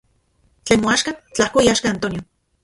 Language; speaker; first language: Central Puebla Nahuatl; non-native, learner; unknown